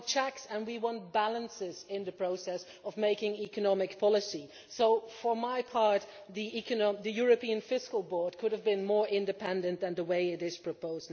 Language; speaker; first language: English; non-native, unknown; Dutch